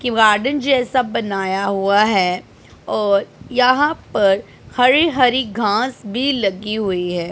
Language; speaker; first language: Hindi; non-native, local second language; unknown